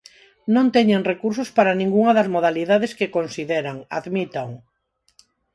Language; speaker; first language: Galician; non-native, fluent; Spanish